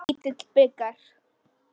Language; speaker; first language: Icelandic; non-native, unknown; Polish